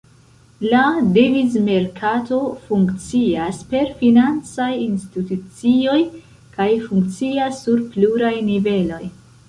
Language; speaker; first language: Esperanto; non-native, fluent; Central Kurdish